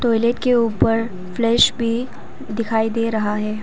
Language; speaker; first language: Hindi; non-native, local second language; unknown